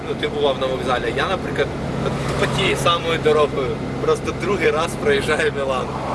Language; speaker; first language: Ukrainian; native; Ukrainian